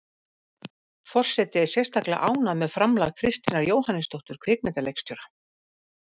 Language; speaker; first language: Icelandic; native; Icelandic